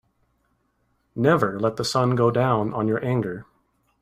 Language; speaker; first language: English; native; English